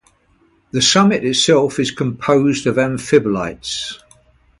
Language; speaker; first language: English; native; English